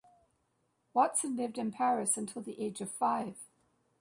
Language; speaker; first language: English; native; English